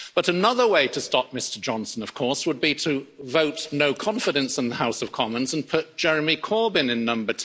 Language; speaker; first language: English; native; English